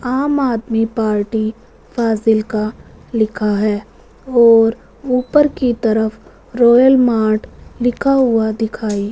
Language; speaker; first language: Hindi; non-native, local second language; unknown